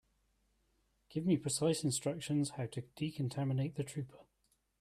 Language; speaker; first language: English; native; English